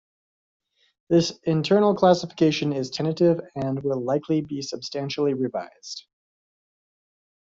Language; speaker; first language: English; native; English